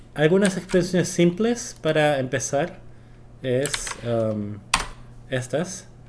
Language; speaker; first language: Spanish; early bilingual, other home language; Korean